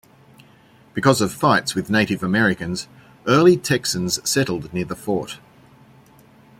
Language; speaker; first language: English; native; English